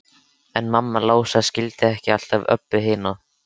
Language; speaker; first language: Icelandic; native; Icelandic